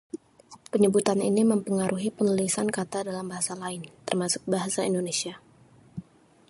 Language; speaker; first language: Indonesian; native; Indonesian